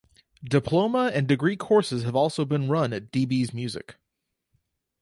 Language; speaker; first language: English; native; English